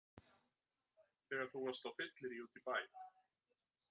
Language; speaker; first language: Icelandic; native; Icelandic